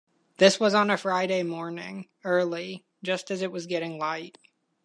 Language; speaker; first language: English; native; English